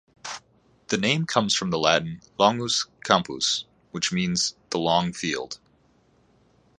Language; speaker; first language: English; native; English